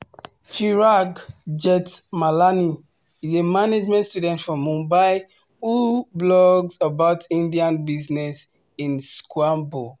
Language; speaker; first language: English; non-native, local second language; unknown